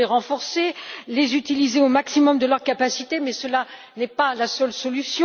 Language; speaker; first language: French; native; French